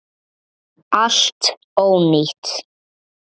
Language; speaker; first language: Icelandic; native; Icelandic